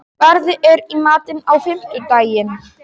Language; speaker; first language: Icelandic; non-native, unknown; Polish